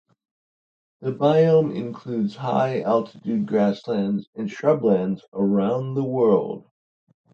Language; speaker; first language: English; native; English